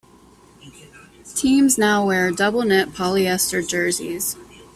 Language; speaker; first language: English; native; English